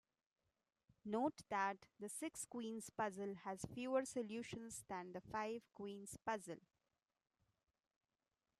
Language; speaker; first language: English; non-native, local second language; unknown